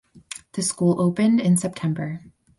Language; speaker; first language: English; native; English